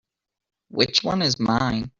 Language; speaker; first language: English; native; English